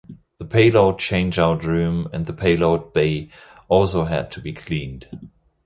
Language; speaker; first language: English; non-native, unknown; German